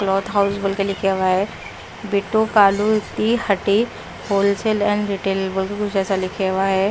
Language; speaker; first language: Hindi; non-native, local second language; Punjabi